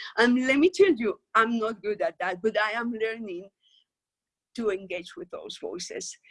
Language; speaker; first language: English; non-native, fluent; Spanish